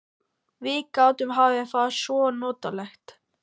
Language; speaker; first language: Icelandic; native; Icelandic